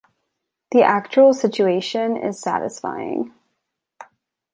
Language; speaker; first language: English; native; English